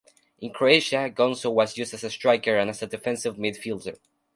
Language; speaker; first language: English; non-native, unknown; Spanish